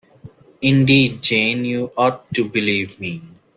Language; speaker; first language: English; non-native, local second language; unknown